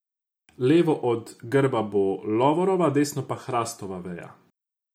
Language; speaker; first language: Slovenian; non-native, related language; Croatian